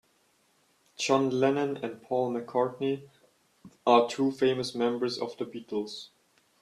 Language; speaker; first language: English; non-native, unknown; German